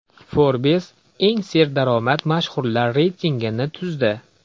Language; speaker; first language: Uzbek; native; Uzbek